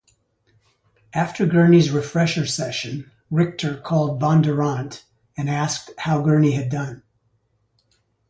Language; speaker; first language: English; native; English